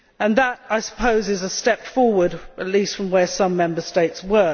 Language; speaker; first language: English; native; English